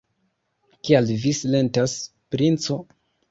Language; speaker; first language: Esperanto; non-native, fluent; Kinyarwanda